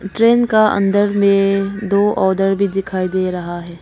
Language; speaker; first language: Hindi; non-native, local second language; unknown